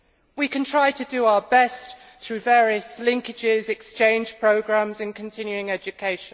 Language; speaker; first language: English; native; English